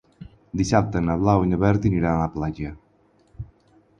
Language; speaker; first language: Catalan; non-native, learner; Spanish